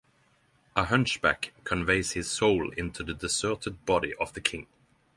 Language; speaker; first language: English; non-native, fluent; Norwegian